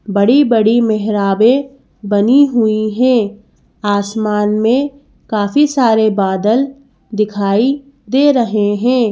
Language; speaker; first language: Hindi; native; Hindi